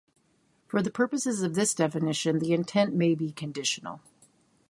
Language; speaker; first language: English; native; English